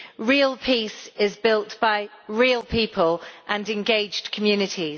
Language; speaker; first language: English; native; English